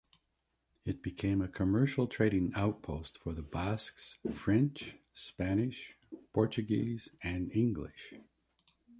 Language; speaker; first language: English; native; English